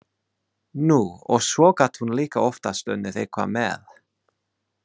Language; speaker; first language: Icelandic; non-native, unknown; English